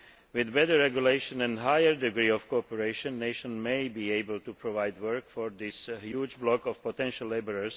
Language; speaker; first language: English; non-native, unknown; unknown